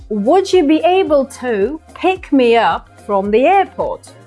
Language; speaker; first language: English; non-native, fluent; Russian